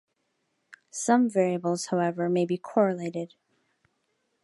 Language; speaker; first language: English; native; English